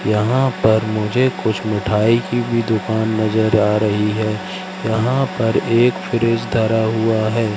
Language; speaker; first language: Hindi; native; Hindi